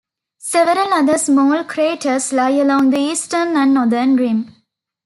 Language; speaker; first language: English; non-native, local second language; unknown